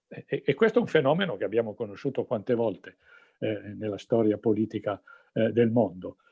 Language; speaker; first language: Italian; native; Italian